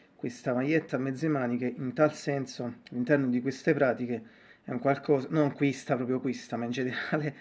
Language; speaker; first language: Italian; native; Italian